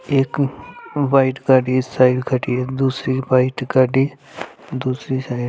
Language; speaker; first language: Hindi; non-native, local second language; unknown